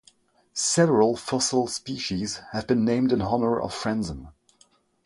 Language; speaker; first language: English; non-native, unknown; French